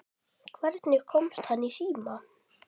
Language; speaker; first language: Icelandic; native; Icelandic